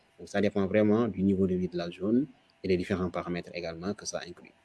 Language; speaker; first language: French; non-native, local second language; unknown